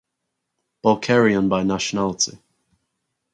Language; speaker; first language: English; native; English